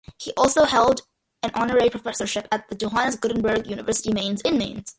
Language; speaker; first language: English; early bilingual, other home language; Malayalam